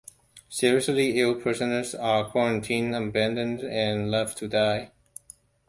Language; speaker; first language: English; non-native, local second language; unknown